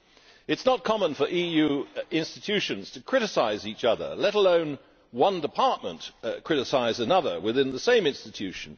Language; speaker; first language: English; native; English